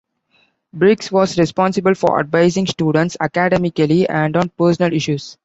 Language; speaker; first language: English; non-native, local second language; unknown